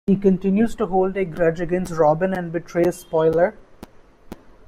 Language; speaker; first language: English; non-native, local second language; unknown